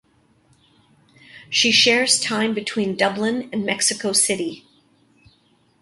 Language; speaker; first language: English; native; English